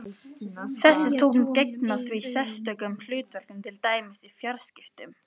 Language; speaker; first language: Icelandic; native; Icelandic